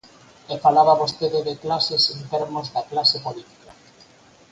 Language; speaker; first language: Galician; native; Galician